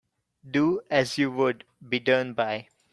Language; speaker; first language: English; non-native, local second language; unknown